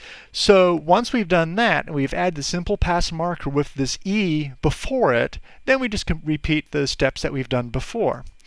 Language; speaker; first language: English; native; English